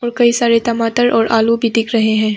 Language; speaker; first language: Hindi; non-native, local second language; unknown